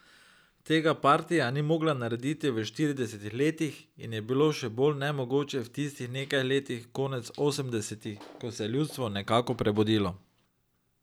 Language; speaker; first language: Slovenian; native; Slovenian